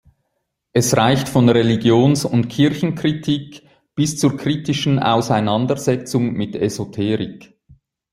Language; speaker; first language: German; native; German